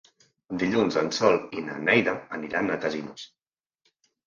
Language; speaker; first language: Catalan; native; Catalan